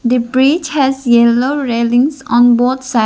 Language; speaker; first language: English; non-native, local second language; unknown